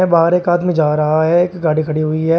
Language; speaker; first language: Hindi; native; Hindi